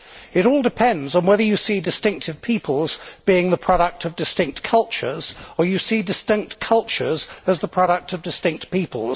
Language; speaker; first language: English; native; English